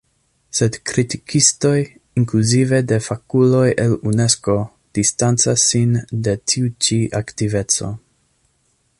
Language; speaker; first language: Esperanto; non-native, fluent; English